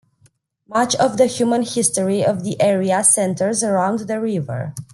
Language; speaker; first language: English; non-native, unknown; Romanian